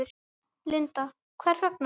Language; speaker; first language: Icelandic; native; Icelandic